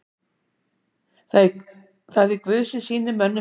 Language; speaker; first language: Icelandic; native; Icelandic